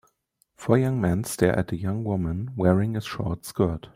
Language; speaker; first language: English; non-native, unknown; German